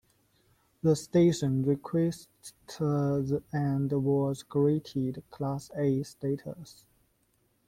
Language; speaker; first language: English; non-native, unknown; Chinese